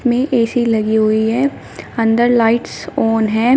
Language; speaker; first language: Hindi; native; Hindi